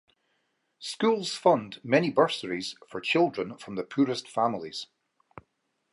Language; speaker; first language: English; native; English